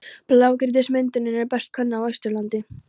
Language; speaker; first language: Icelandic; non-native, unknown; Polish